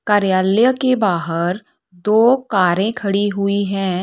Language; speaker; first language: Hindi; native; Hindi